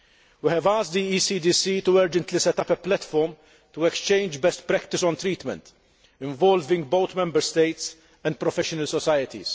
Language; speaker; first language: English; non-native, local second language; Maltese